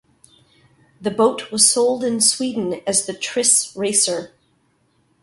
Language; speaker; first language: English; native; English